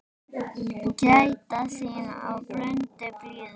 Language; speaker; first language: Icelandic; native; Icelandic